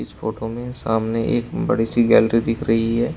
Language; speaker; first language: Hindi; native; Hindi